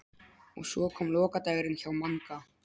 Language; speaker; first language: Icelandic; non-native, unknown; Polish